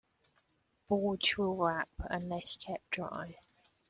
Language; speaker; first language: English; native; English